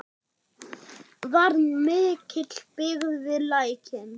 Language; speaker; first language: Icelandic; non-native, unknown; German